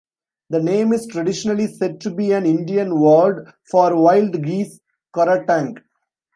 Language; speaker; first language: English; non-native, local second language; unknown